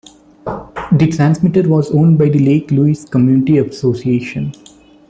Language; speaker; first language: English; non-native, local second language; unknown